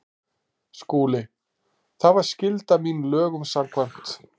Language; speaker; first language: Icelandic; native; Icelandic